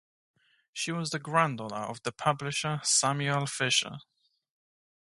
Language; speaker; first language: English; native; English